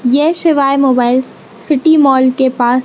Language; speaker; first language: Hindi; native; Hindi